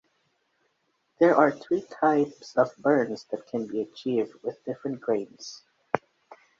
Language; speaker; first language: English; native; English